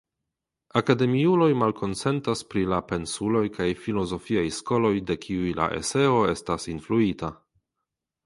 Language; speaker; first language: Esperanto; non-native, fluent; Polish